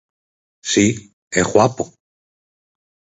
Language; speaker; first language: Galician; native; Galician